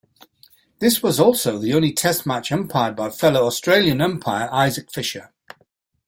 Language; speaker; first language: English; native; English